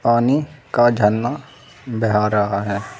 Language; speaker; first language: Hindi; native; Hindi